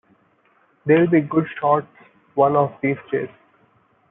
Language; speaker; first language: English; non-native, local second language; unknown